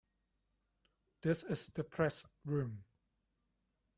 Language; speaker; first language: English; non-native, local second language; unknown